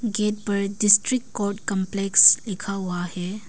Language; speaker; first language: Hindi; early bilingual, other home language; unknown